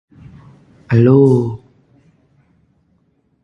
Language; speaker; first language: English; non-native, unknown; Khmer